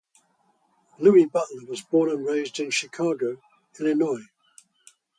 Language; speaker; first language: English; native; English